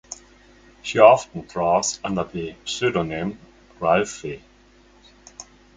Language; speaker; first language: English; non-native, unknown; German